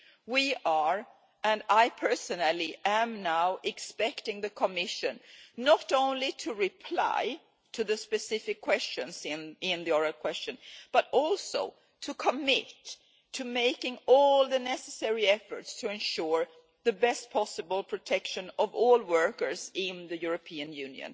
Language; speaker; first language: English; non-native, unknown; Swedish